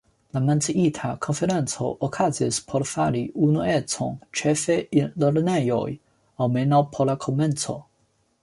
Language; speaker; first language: Esperanto; non-native, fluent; Chinese